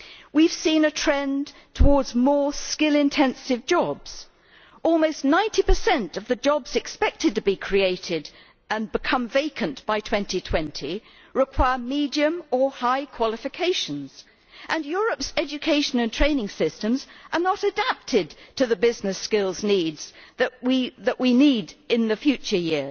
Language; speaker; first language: English; native; English